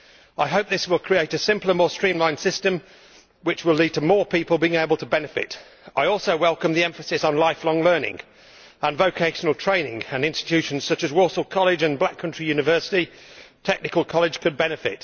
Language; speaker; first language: English; native; English